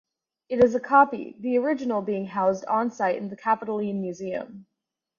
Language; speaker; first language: English; native; English